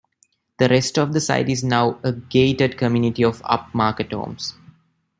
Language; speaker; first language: English; non-native, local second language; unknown